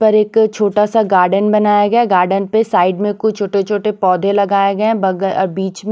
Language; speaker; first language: Hindi; non-native, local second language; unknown